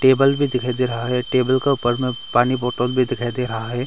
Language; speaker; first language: Hindi; early bilingual, other home language; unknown